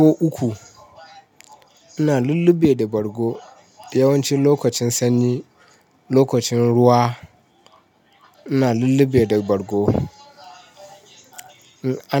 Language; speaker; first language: Hausa; non-native, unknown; Yoruba